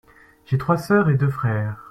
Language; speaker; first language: French; native; French